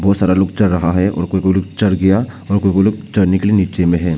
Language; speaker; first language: Hindi; non-native, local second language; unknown